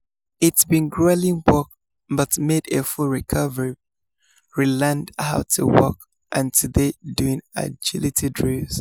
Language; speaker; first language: English; non-native, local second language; Yoruba